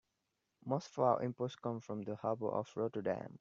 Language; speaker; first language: English; non-native, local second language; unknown